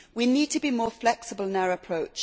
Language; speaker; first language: English; native; English